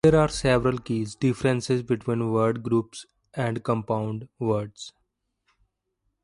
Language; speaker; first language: English; non-native, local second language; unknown